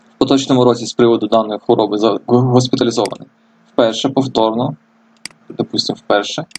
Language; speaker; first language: Ukrainian; non-native, local second language; Russian